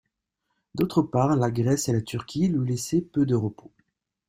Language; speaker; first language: French; native; French